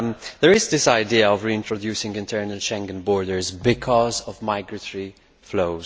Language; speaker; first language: English; non-native, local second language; Maltese